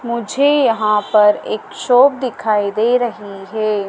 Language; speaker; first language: Hindi; native; Hindi